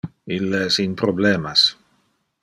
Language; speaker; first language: Interlingua; non-native, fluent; Dutch